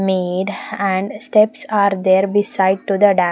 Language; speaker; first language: English; non-native, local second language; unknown